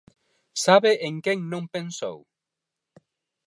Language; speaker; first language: Galician; non-native, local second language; Spanish